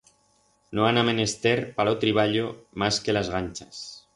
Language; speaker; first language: Aragonese; non-native, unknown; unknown